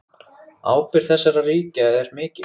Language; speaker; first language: Icelandic; native; Icelandic